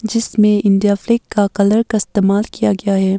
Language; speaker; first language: Hindi; early bilingual, other home language; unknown